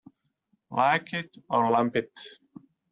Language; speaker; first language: English; native; English